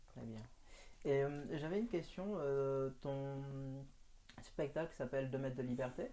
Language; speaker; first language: French; native; French